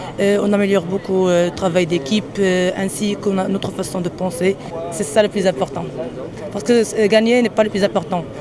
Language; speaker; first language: French; non-native, local second language; Arabic